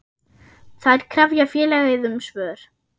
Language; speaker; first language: Icelandic; non-native, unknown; German